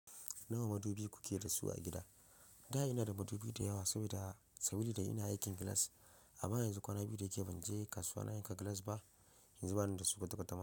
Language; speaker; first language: Hausa; non-native, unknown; Yoruba